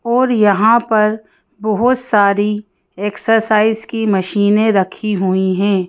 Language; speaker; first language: Hindi; native; Hindi